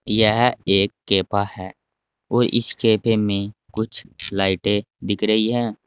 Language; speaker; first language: Hindi; native; Hindi